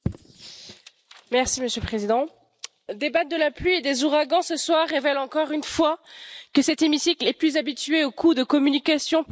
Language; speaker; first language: French; native; French